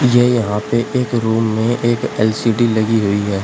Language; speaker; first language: Hindi; native; Hindi